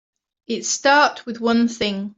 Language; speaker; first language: English; native; English